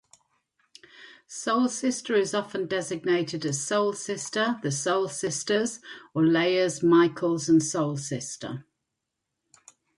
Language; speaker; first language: English; native; English